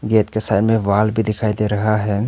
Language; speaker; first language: Hindi; non-native, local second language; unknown